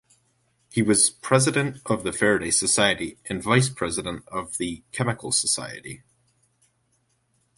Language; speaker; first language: English; native; English